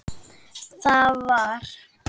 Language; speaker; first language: Icelandic; native; Icelandic